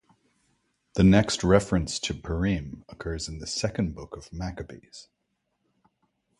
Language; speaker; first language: English; native; English